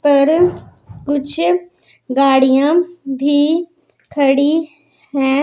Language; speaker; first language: Hindi; non-native, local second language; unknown